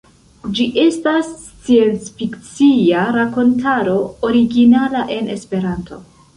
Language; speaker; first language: Esperanto; non-native, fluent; Central Kurdish